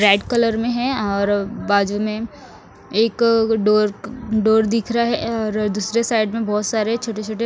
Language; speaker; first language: Hindi; non-native, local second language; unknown